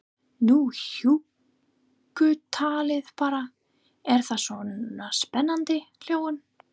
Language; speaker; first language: Icelandic; non-native, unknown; English